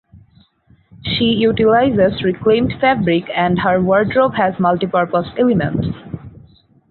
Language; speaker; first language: English; non-native, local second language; Bangla